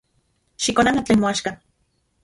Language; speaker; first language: Central Puebla Nahuatl; non-native, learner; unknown